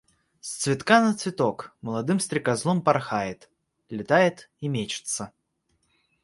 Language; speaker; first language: Russian; native; Russian